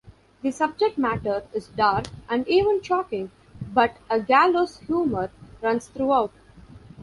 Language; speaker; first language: English; non-native, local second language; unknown